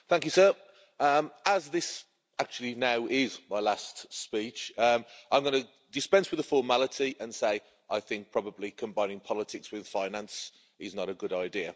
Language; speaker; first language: English; native; English